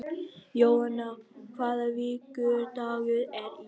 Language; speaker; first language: Icelandic; non-native, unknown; Vietnamese